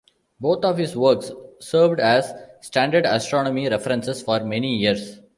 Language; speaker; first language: English; non-native, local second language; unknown